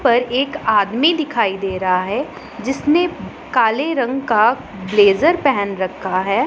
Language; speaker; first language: Hindi; non-native, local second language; Punjabi